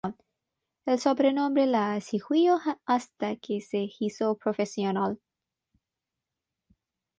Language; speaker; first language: Spanish; non-native, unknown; Bangla